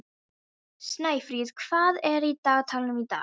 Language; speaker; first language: Icelandic; non-native, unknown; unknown